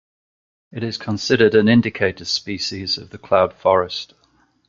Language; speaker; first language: English; native; English